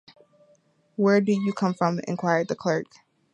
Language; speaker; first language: English; native; English